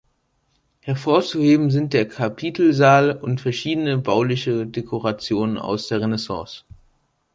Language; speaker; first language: German; native; German